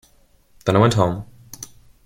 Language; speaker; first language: English; non-native, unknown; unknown